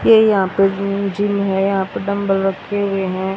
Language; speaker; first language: Hindi; native; Hindi